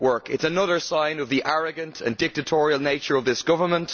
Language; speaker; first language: English; native; English